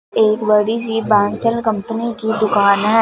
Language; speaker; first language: Hindi; non-native, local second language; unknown